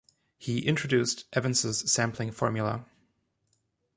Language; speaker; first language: English; non-native, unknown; German